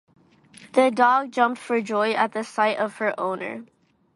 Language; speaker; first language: English; non-native, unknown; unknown